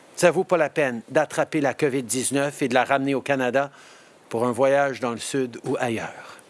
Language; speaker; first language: French; early bilingual, heritage; French